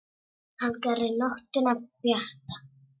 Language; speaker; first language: Icelandic; non-native, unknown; Czech